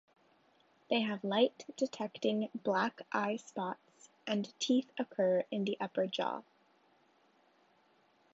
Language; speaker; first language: English; non-native, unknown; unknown